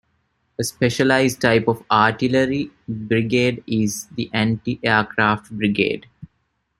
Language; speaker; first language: English; non-native, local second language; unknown